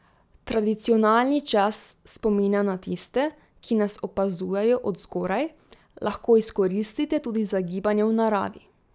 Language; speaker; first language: Slovenian; native; Slovenian